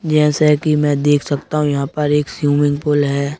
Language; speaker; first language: Hindi; native; Hindi